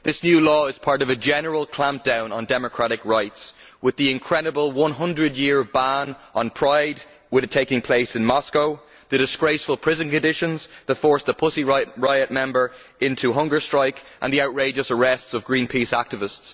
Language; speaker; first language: English; native; English